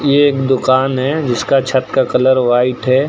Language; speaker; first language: Hindi; native; Hindi